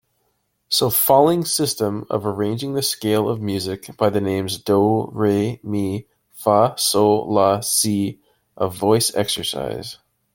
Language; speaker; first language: English; native; English